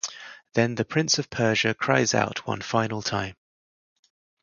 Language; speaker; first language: English; native; English